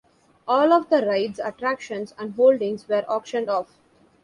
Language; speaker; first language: English; non-native, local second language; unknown